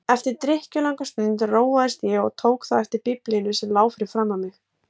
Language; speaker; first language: Icelandic; native; Icelandic